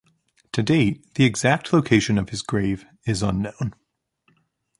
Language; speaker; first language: English; native; English